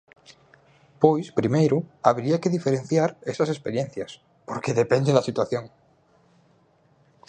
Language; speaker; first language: Galician; native; Galician